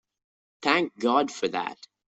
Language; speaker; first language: English; non-native, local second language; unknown